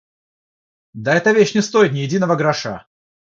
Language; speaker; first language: Russian; non-native, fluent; Georgian